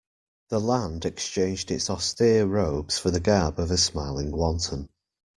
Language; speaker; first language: English; native; English